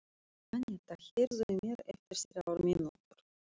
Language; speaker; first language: Icelandic; non-native, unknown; Russian